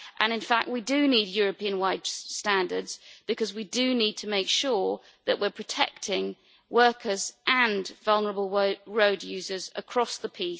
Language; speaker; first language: English; native; English